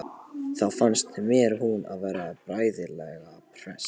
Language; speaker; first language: Icelandic; non-native, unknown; Polish